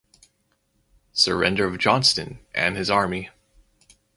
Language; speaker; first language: English; native; English